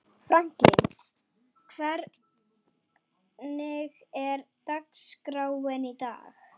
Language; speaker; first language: Icelandic; non-native, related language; Swedish